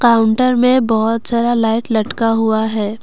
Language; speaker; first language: Hindi; non-native, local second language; Assamese